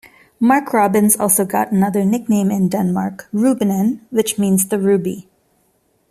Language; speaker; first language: English; non-native, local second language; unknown